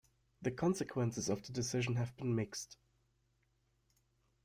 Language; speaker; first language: English; non-native, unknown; German